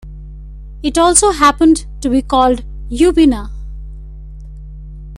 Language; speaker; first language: English; non-native, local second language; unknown